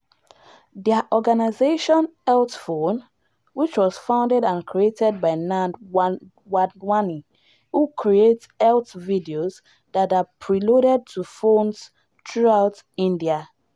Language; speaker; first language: English; non-native, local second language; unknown